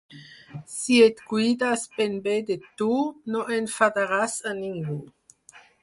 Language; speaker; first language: Catalan; non-native, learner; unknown